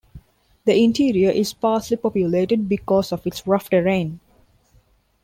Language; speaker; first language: English; non-native, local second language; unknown